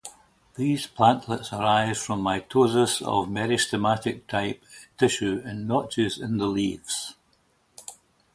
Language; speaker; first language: English; native; English